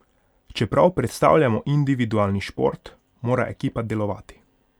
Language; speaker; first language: Slovenian; non-native, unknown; Hungarian